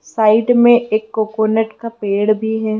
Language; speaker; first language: Hindi; native; Hindi